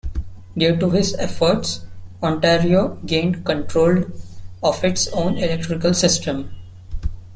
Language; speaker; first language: English; non-native, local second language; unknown